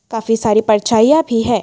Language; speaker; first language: Hindi; non-native, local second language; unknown